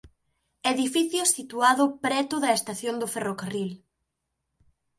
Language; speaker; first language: Galician; native; Galician